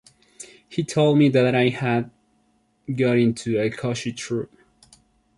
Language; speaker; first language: English; non-native, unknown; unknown